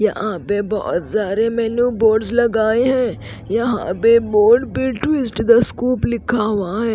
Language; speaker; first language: Hindi; native; Hindi